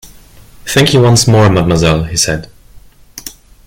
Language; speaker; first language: English; non-native, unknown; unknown